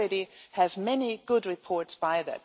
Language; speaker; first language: English; non-native, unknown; German